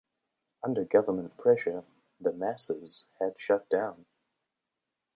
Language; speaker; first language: English; native; English